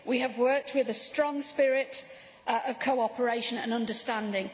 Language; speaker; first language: English; native; English